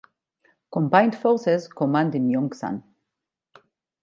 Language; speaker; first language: English; non-native, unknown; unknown